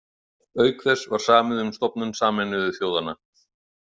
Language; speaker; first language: Icelandic; native; Icelandic